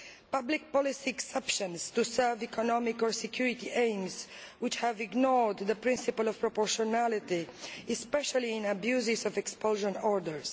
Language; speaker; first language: English; non-native, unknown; Romanian